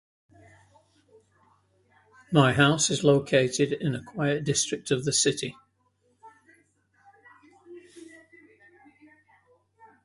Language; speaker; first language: English; native; English